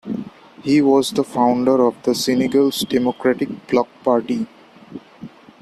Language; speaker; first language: English; non-native, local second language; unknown